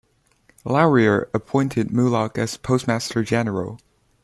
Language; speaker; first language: English; non-native, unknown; Chinese